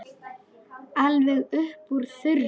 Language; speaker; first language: Icelandic; non-native, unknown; Polish